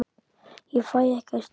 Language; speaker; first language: Icelandic; native; Icelandic